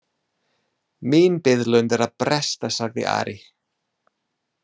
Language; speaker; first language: Icelandic; non-native, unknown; English